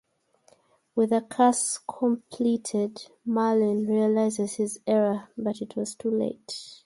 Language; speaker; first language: English; native; English